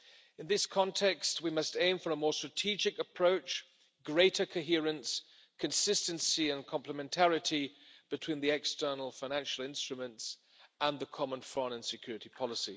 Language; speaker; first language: English; non-native, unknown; German